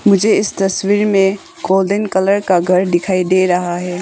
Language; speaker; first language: Hindi; non-native, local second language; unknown